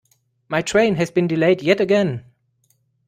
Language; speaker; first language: English; non-native, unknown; German